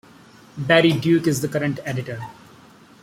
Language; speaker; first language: English; non-native, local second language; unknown